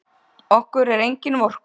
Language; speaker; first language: Icelandic; native; Icelandic